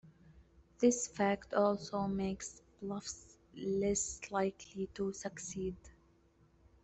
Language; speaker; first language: English; native; English